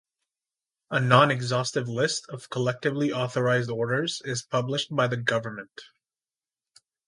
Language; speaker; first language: English; native; English